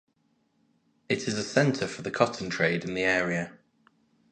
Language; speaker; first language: English; native; English